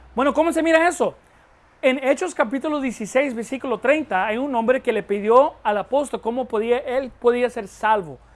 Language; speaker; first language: Spanish; non-native, fluent; English